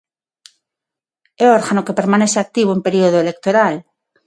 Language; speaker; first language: Galician; non-native, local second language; Spanish